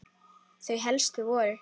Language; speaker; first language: Icelandic; native; Icelandic